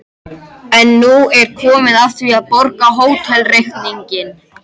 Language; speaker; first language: Icelandic; native; Icelandic